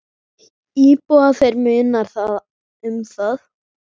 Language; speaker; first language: Icelandic; native; Icelandic